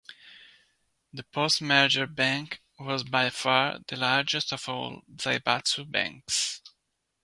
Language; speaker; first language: English; non-native, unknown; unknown